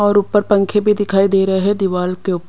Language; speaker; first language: Hindi; non-native, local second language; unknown